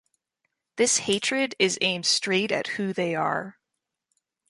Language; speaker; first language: English; native; English